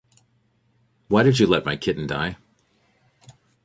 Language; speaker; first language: English; native; English